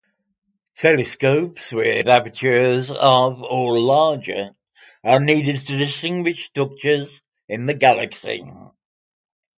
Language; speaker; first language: English; native; English